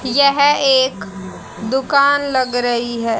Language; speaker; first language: Hindi; native; Hindi